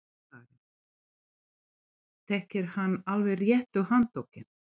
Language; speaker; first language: Icelandic; non-native, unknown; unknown